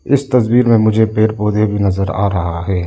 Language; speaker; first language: Hindi; non-native, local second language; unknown